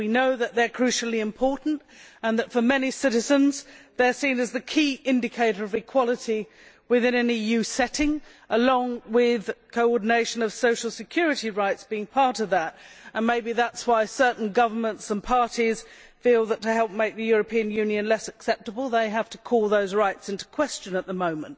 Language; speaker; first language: English; native; English